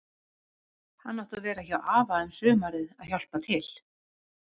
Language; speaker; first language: Icelandic; native; Icelandic